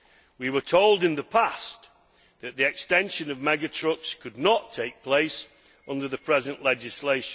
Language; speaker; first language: English; native; English